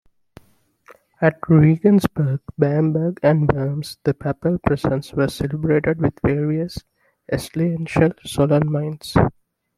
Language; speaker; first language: English; non-native, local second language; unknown